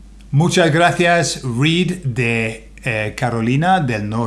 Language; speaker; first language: Spanish; non-native, fluent; English